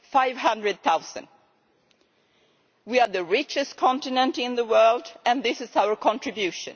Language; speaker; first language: English; non-native, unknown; Swedish